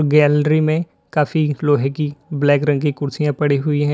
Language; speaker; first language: Hindi; native; Hindi